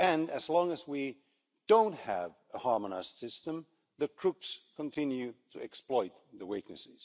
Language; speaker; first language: English; non-native, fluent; Finnish